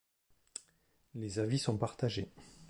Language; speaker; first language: French; native; French